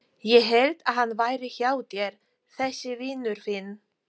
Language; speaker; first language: Icelandic; non-native, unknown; Polish